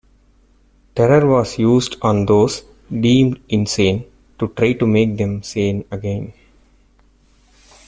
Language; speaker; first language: English; non-native, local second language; Tamil